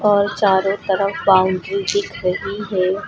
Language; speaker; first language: Hindi; native; Hindi